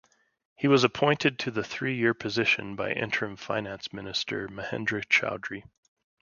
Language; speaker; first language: English; native; English